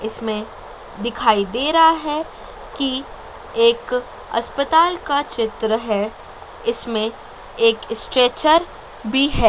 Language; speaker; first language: Hindi; native; Hindi